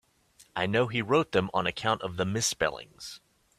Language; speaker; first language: English; native; English